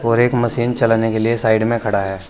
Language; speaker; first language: Hindi; native; Hindi